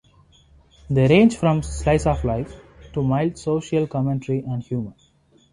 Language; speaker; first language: English; non-native, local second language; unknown